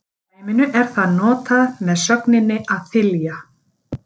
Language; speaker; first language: Icelandic; native; Icelandic